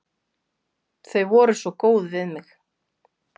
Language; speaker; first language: Icelandic; native; Icelandic